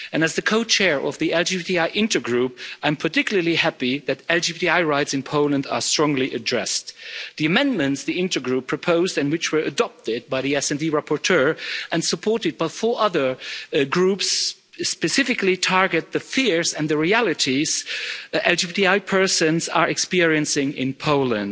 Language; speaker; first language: English; non-native, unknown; Luxembourgish